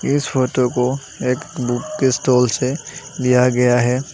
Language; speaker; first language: Hindi; non-native, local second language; Assamese